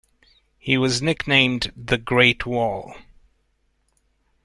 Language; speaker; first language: English; non-native, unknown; Hungarian